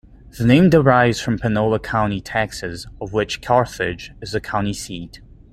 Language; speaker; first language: English; native; English